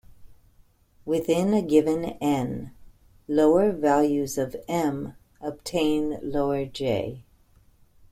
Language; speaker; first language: English; native; English